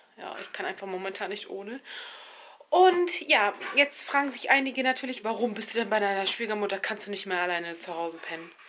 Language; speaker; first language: German; early bilingual, other home language; Turkish